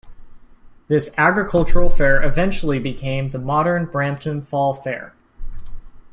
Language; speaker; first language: English; native; English